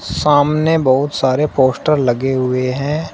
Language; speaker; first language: Hindi; native; Hindi